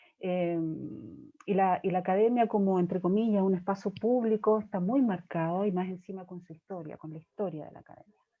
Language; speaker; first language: Spanish; native; Spanish